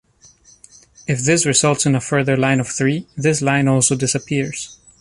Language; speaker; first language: English; non-native, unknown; Spanish